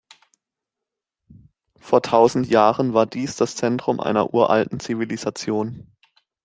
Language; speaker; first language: German; native; German